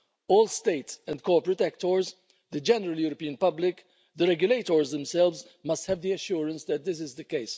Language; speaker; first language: English; non-native, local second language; Maltese